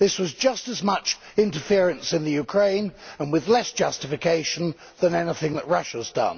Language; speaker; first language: English; native; English